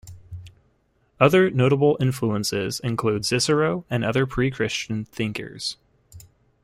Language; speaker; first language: English; native; English